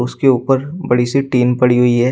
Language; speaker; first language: Hindi; native; Hindi